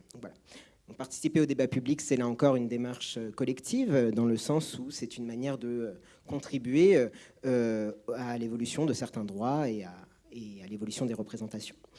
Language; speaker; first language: French; native; French